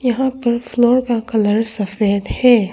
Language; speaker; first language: Hindi; non-native, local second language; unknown